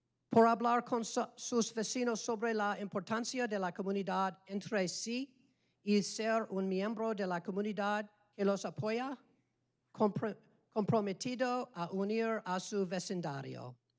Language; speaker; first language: Spanish; non-native, fluent; English